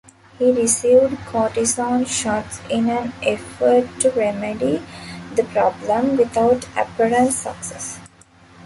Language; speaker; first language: English; non-native, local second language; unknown